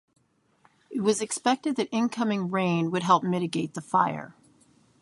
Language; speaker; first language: English; native; English